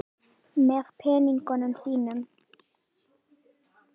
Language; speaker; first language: Icelandic; native; Icelandic